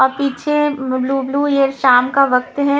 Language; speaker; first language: Hindi; non-native, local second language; Punjabi